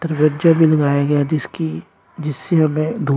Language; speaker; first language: Hindi; native; Hindi